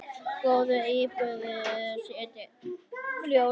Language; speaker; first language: Icelandic; native; Icelandic